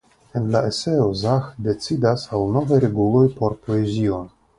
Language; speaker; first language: Esperanto; non-native, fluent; Russian